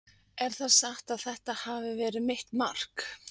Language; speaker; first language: Icelandic; native; Icelandic